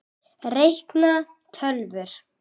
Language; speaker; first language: Icelandic; native; Icelandic